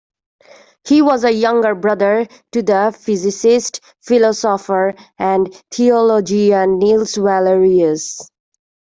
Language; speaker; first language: English; native; English